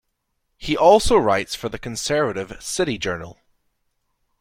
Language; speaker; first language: English; native; English